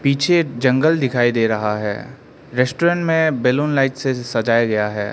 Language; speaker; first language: Hindi; non-native, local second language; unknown